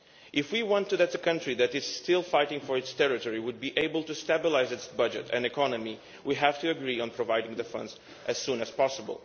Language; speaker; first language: English; non-native, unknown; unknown